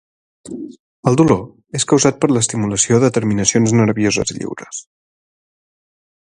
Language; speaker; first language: Catalan; native; Catalan